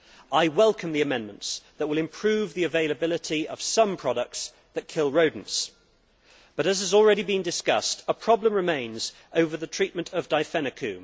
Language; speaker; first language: English; native; English